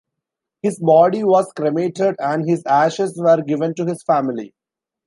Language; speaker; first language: English; non-native, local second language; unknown